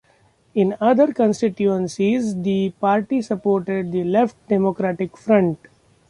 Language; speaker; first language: English; non-native, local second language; Marathi